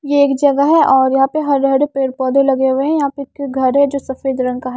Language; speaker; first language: Hindi; non-native, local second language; Punjabi